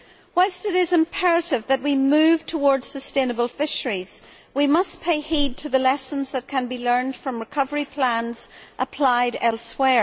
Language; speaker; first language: English; native; English